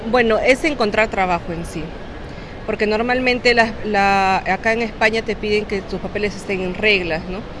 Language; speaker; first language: Spanish; native; Spanish